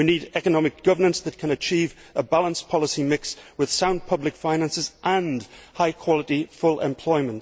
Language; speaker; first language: English; native; English